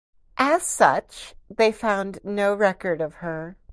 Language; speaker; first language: English; native; English